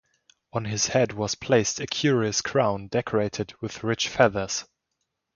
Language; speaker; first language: English; non-native, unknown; German